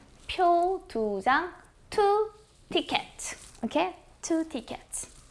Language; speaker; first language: English; non-native, fluent; Korean